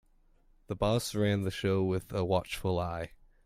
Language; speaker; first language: English; native; English